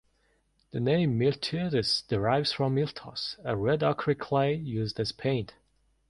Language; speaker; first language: English; non-native, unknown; Mongolian